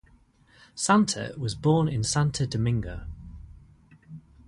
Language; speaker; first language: English; native; English